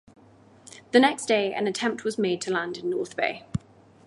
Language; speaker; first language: English; native; English